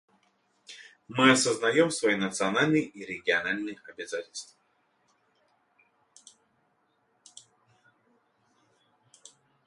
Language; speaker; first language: Russian; native; Russian